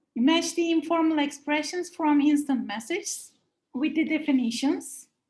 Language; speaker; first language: English; non-native, fluent; Turkish